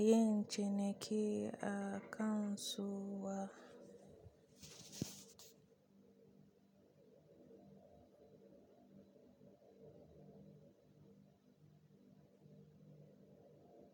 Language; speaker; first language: Hausa; native; Hausa